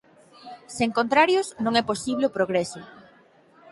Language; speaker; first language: Galician; native; Galician